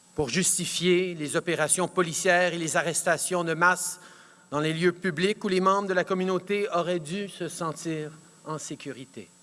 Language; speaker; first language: French; early bilingual, heritage; French